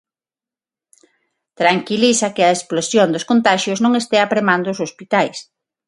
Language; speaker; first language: Galician; non-native, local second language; Spanish